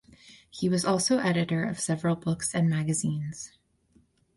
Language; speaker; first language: English; native; English